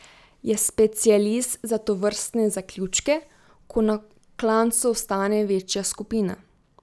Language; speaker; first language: Slovenian; native; Slovenian